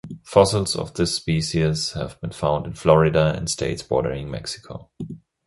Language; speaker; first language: English; non-native, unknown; German